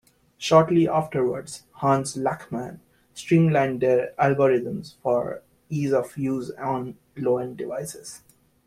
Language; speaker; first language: English; native; English